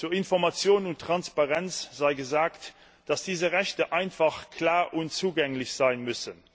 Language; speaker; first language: German; non-native, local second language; Luxembourgish